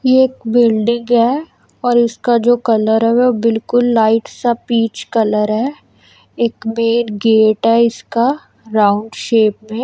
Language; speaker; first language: Hindi; non-native, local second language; Punjabi